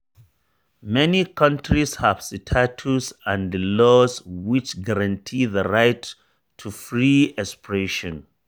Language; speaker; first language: English; non-native, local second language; Hausa